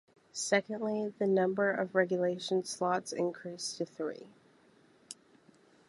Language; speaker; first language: English; native; English